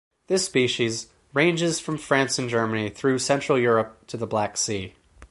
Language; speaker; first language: English; native; English